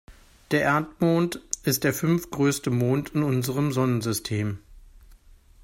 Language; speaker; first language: German; native; German